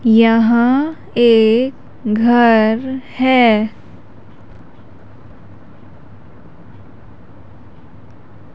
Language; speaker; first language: Hindi; native; Hindi